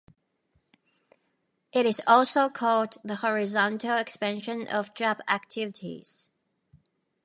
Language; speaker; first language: English; native; English